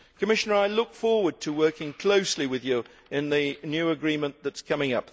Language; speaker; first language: English; native; English